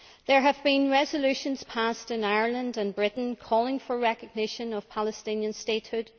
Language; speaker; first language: English; native; English